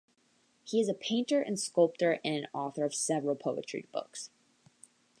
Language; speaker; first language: English; native; English